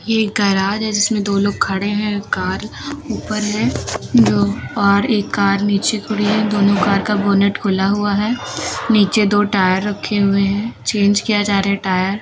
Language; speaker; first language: Hindi; native; Hindi